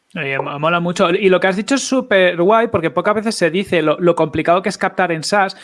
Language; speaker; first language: Spanish; native; Spanish